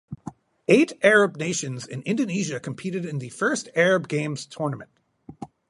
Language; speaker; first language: English; native; English